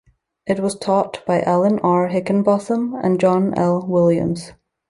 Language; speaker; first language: English; native; English